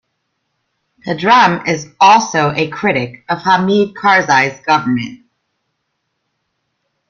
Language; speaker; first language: English; native; English